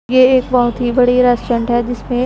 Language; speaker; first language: Hindi; non-native, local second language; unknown